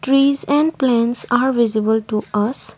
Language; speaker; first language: English; non-native, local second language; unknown